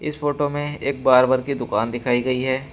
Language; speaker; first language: Hindi; native; Hindi